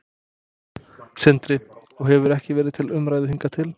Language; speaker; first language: Icelandic; non-native, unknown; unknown